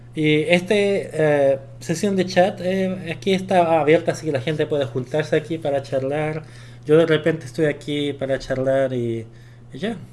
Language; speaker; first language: Spanish; early bilingual, other home language; Korean